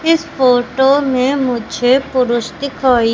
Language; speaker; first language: Hindi; native; Hindi